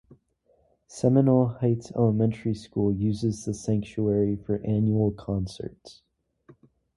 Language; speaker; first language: English; native; English